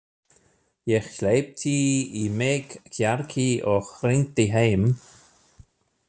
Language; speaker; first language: Icelandic; non-native, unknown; German